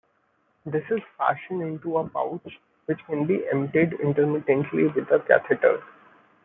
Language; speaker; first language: English; non-native, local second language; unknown